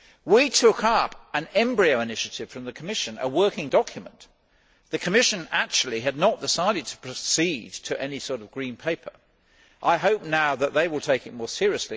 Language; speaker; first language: English; native; English